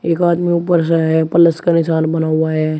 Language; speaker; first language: Hindi; native; Hindi